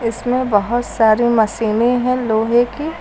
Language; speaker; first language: Hindi; native; Hindi